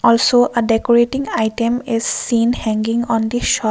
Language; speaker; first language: English; non-native, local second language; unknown